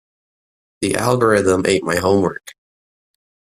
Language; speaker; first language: English; native; English